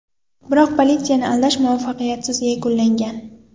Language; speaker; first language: Uzbek; non-native, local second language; Kara-Kalpak